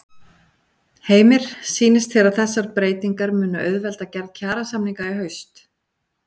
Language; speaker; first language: Icelandic; native; Icelandic